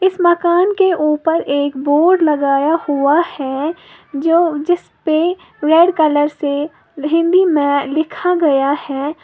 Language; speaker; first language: Hindi; native; Hindi